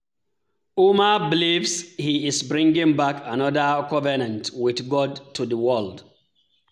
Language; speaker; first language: English; non-native, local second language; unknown